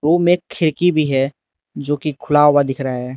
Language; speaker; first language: Hindi; non-native, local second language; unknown